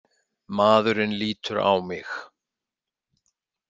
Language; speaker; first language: Icelandic; native; Icelandic